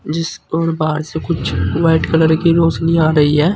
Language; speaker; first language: Hindi; native; Hindi